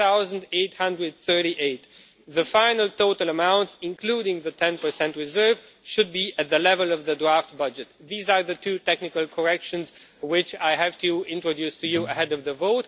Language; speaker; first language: English; non-native, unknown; Romanian